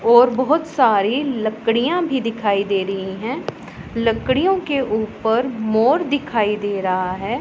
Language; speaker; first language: Hindi; non-native, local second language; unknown